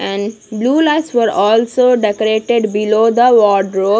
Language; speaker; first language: English; non-native, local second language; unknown